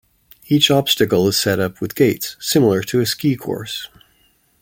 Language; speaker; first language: English; native; English